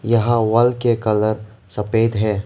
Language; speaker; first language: Hindi; early bilingual, other home language; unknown